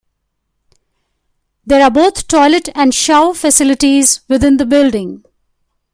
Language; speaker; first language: English; non-native, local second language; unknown